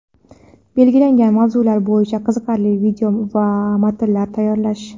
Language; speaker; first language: Uzbek; non-native, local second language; Kara-Kalpak